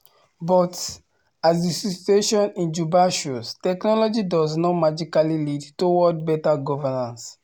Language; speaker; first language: English; non-native, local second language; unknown